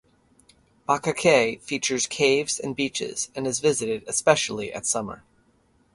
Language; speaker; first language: English; native; English